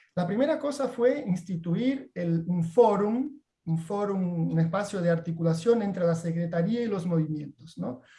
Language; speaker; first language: Spanish; non-native, related language; Portuguese